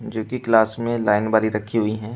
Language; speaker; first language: Hindi; native; Hindi